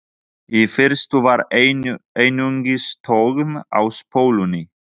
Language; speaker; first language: Icelandic; non-native, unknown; Polish